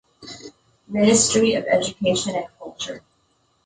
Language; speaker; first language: English; native; English